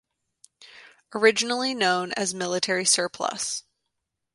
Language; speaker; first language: English; native; English